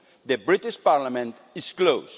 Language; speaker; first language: English; non-native, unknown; Spanish